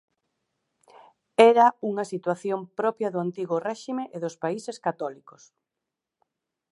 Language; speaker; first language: Galician; native; Galician